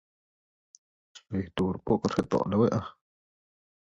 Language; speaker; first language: English; non-native, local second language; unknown